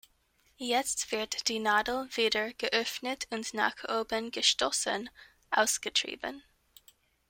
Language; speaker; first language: German; non-native, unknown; English